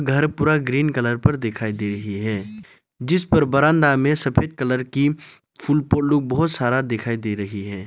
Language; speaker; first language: Hindi; non-native, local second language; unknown